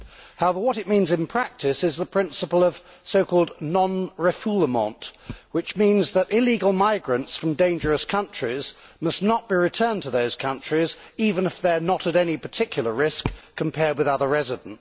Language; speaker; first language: English; native; English